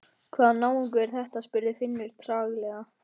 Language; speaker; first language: Icelandic; native; Icelandic